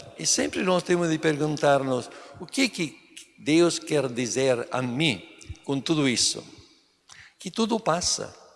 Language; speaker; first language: Portuguese; non-native, fluent; Italian